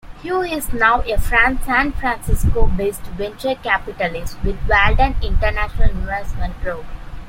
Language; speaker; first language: English; non-native, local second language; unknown